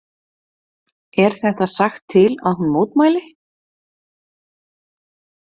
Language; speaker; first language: Icelandic; native; Icelandic